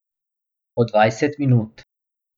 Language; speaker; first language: Slovenian; non-native, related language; Bosnian